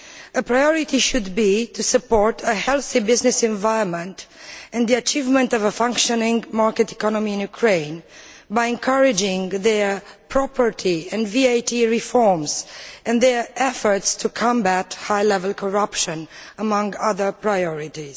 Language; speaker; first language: English; non-native, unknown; Romanian